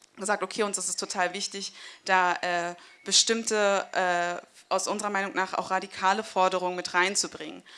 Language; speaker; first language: German; native; German